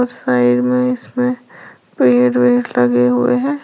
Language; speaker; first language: Hindi; native; Hindi